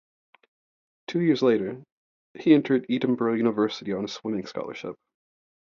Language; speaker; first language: English; native; English